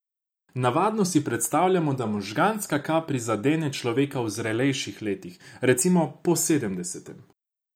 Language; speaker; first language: Slovenian; non-native, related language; Croatian